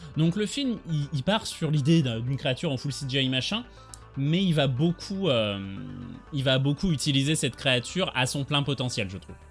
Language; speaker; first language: French; native; French